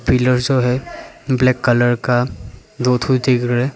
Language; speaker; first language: Hindi; non-native, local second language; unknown